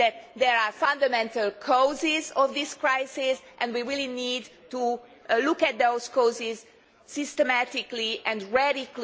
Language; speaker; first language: English; non-native, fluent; Hungarian